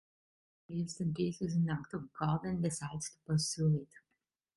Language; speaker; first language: English; non-native, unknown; Italian